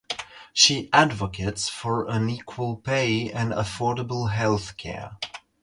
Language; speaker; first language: English; non-native, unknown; French